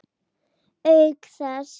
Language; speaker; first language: Icelandic; native; Icelandic